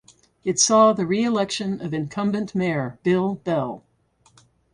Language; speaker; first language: English; native; English